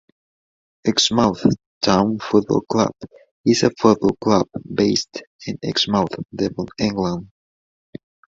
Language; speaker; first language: English; non-native, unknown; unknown